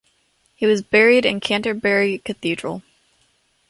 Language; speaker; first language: English; native; English